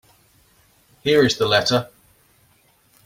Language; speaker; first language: English; native; English